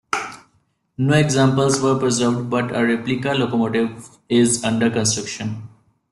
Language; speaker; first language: English; non-native, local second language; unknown